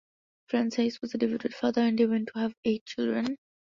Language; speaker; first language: English; non-native, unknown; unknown